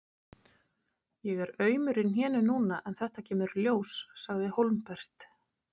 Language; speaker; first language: Icelandic; native; Icelandic